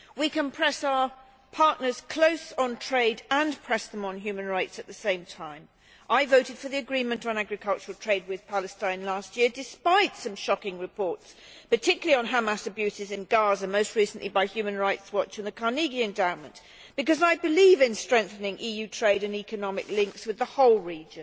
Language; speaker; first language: English; native; English